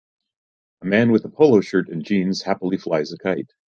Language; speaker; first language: English; native; English